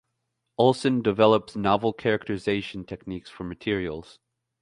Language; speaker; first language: English; native; English